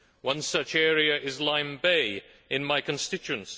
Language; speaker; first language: English; native; English